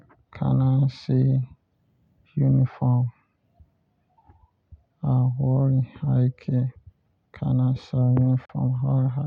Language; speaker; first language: Hausa; non-native, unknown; Yoruba